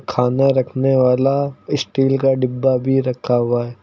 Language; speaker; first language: Hindi; native; Hindi